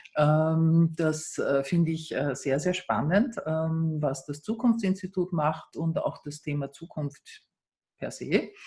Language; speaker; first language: German; native; German